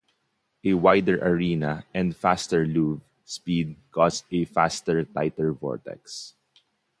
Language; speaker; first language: English; non-native, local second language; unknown